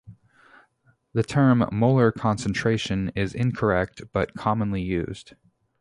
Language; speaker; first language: English; native; English